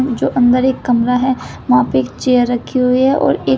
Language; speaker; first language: Hindi; native; Hindi